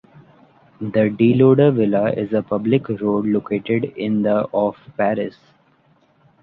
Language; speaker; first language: English; non-native, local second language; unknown